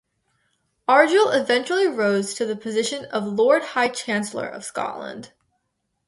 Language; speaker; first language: English; native; English